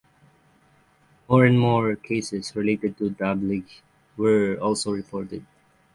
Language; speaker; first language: English; non-native, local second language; Filipino